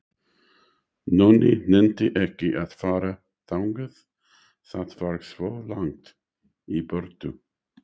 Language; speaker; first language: Icelandic; non-native, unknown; English